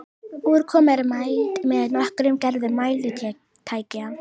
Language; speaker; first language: Icelandic; native; Icelandic